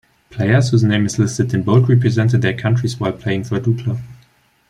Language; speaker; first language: English; non-native, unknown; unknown